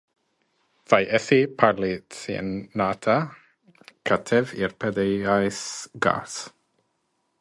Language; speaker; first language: Latvian; non-native, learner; English